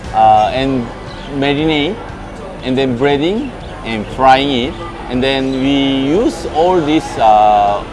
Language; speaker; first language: English; non-native, fluent; Korean